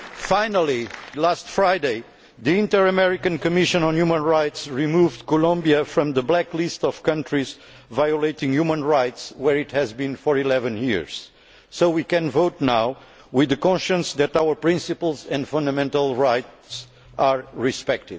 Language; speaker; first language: English; non-native, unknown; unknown